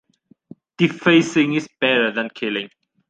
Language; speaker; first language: English; native; English